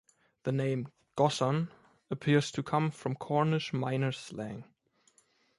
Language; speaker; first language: English; non-native, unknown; German